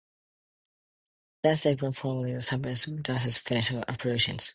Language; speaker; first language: English; non-native, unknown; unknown